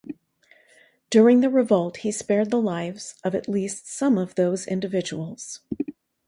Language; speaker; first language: English; native; English